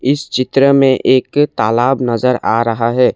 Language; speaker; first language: Hindi; non-native, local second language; Assamese